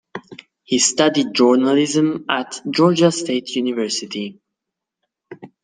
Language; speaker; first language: English; non-native, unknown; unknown